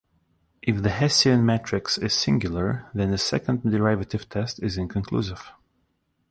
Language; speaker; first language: English; non-native, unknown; Russian